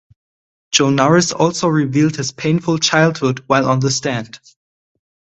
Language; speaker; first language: English; non-native, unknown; German